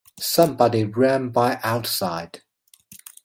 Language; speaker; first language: English; non-native, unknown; Chinese